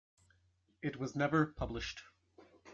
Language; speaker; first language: English; native; English